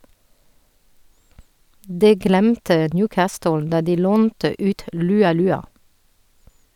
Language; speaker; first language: Norwegian; non-native, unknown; French